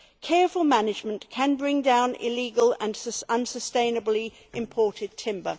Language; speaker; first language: English; native; English